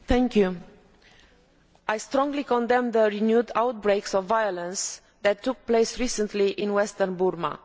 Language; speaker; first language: English; non-native, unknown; Romanian